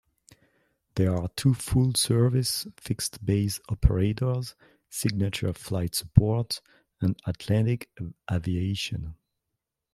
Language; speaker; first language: English; non-native, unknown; French